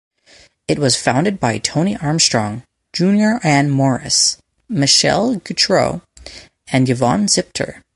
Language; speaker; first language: English; native; English